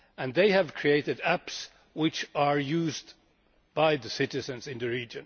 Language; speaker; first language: English; non-native, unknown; Finnish